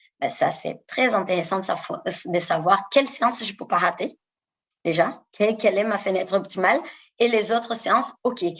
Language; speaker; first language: French; non-native, fluent; Portuguese